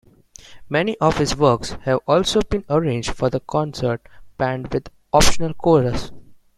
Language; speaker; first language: English; non-native, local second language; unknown